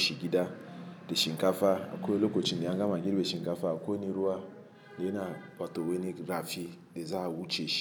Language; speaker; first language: Hausa; non-native, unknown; Igbo